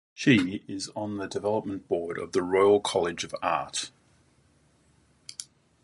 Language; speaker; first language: English; native; English